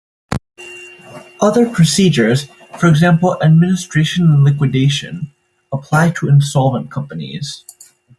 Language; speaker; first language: English; native; English